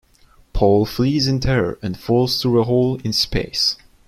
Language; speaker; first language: English; non-native, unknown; Turkish